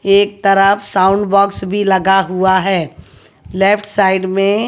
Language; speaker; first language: Hindi; native; Hindi